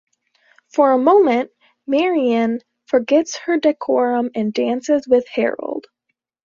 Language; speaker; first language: English; native; English